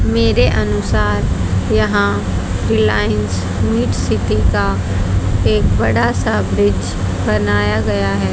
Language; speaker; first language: Hindi; native; Hindi